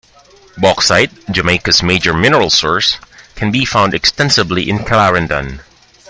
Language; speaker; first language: English; non-native, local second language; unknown